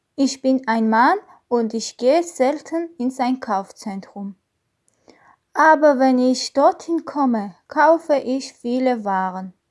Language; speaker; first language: German; non-native, learner; Armenian